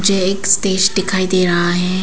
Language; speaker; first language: Hindi; non-native, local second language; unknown